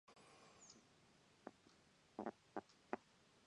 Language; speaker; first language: English; native; English